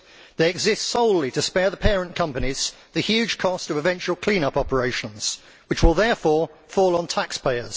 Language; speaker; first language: English; native; English